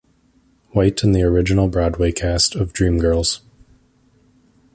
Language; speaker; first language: English; native; English